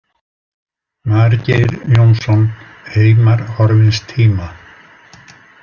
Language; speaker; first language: Icelandic; native; Icelandic